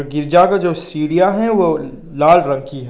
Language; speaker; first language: Hindi; non-native, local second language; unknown